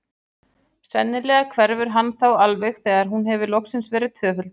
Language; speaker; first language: Icelandic; native; Icelandic